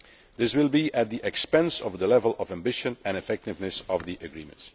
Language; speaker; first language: English; non-native, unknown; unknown